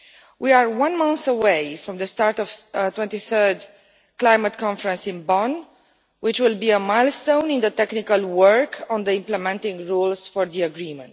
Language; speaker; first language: English; non-native, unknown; Romanian